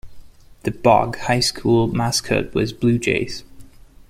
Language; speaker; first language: English; non-native, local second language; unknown